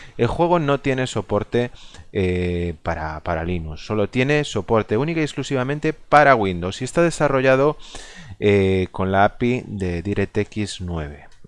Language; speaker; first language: Spanish; non-native, local second language; Galician